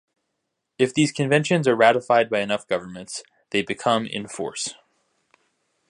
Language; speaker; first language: English; native; English